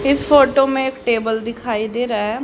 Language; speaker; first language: Hindi; native; Hindi